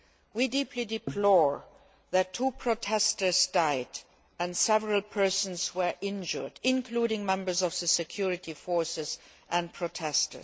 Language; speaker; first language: English; non-native, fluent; Luxembourgish